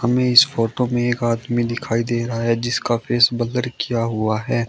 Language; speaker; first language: Hindi; native; Hindi